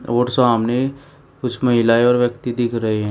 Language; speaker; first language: Hindi; native; Hindi